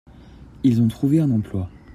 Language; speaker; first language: French; native; French